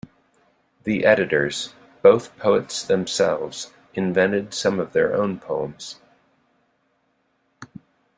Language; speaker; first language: English; native; English